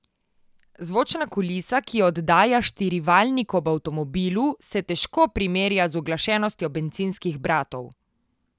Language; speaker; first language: Slovenian; native; Slovenian